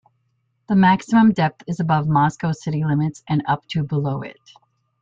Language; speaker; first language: English; native; English